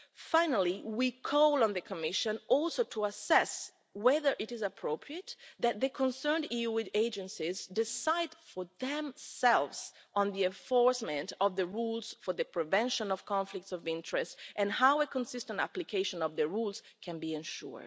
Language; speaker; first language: English; non-native, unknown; Italian